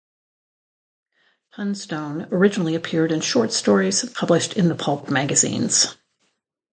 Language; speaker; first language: English; native; English